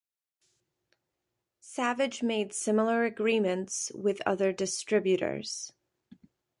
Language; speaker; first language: English; native; English